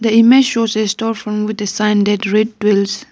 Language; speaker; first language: English; non-native, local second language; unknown